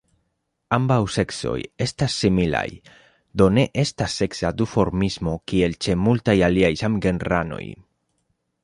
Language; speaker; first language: Esperanto; non-native, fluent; Spanish